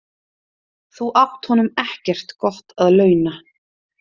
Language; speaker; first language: Icelandic; native; Icelandic